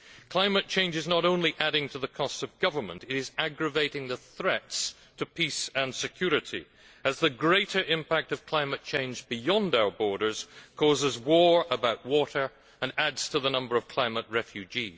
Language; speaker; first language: English; native; English